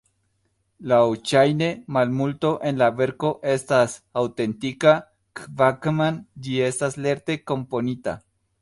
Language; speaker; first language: Esperanto; non-native, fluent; Spanish